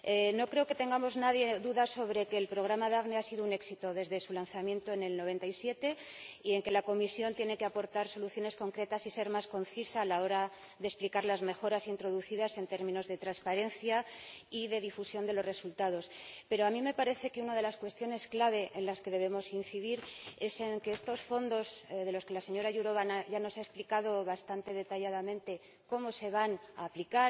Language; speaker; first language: Spanish; native; Spanish